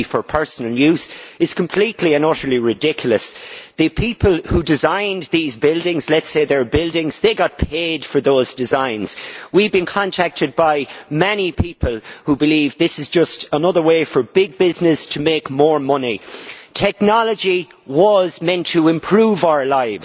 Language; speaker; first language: English; native; English